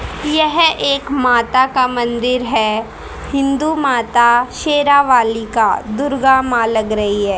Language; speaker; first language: Hindi; native; Hindi